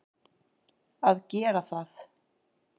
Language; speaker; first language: Icelandic; native; Icelandic